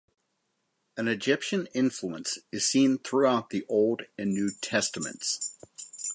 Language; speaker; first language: English; native; English